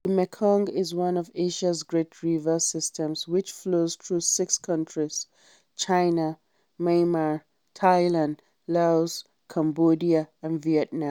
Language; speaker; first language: English; non-native, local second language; Hausa